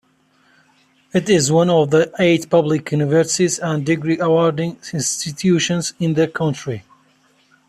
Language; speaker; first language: English; non-native, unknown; Central Kurdish